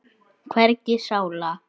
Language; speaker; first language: Icelandic; native; Icelandic